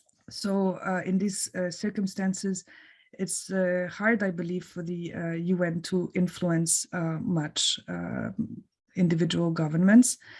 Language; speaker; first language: English; non-native, fluent; French